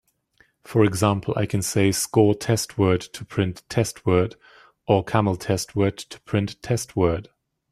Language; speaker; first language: English; native; English